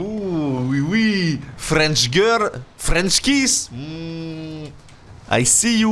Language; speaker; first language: English; non-native, learner; French